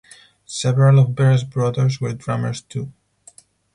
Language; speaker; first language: English; non-native, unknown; Spanish